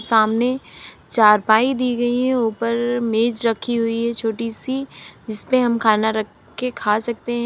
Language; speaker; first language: Hindi; native; Hindi